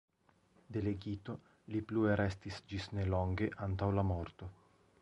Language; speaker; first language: Esperanto; non-native, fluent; Italian